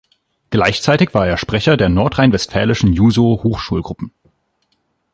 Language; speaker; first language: German; native; German